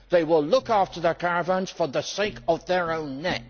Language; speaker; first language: English; native; English